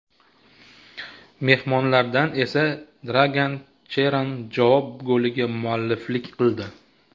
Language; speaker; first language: Uzbek; native; Uzbek